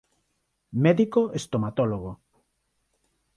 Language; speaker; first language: Galician; non-native, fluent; Spanish